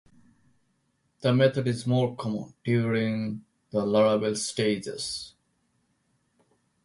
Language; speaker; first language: English; non-native, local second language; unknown